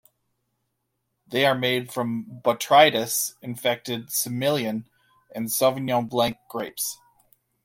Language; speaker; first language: English; native; English